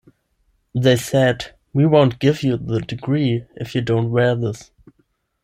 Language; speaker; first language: English; non-native, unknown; German